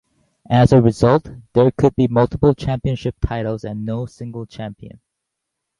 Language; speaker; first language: English; native; English